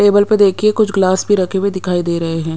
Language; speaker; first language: Hindi; non-native, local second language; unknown